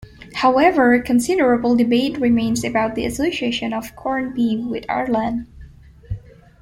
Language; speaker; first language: English; non-native, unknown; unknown